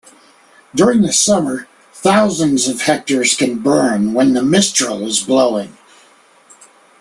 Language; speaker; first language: English; native; English